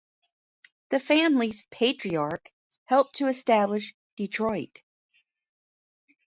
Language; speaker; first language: English; native; English